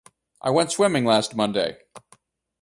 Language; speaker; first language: English; native; English